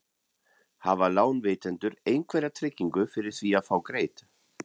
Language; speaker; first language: Icelandic; non-native, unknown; German